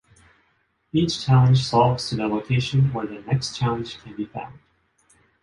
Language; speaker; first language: English; non-native, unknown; Japanese